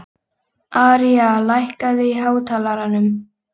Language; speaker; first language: Icelandic; native; Icelandic